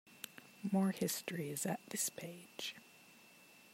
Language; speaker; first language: English; non-native, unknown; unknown